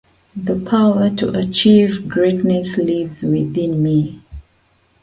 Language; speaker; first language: English; non-native, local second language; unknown